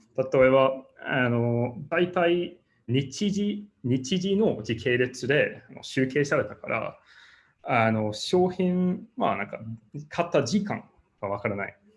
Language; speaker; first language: Japanese; non-native, fluent; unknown